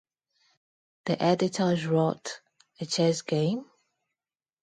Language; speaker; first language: English; non-native, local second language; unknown